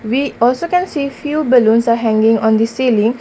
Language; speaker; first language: English; non-native, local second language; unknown